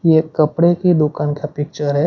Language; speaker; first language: Hindi; non-native, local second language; Gujarati